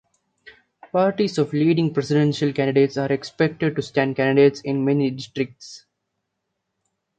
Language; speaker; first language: English; non-native, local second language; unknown